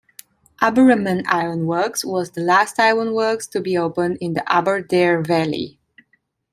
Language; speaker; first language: English; non-native, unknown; Italian